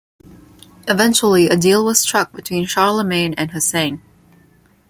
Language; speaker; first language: English; non-native, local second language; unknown